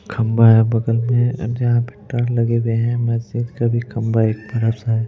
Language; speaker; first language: Hindi; native; Hindi